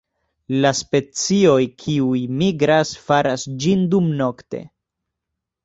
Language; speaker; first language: Esperanto; non-native, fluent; Spanish